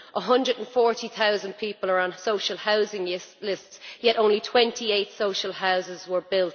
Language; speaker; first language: English; native; English